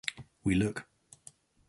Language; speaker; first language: English; native; English